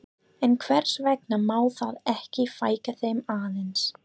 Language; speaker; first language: Icelandic; non-native, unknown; English